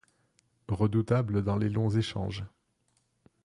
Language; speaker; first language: French; non-native, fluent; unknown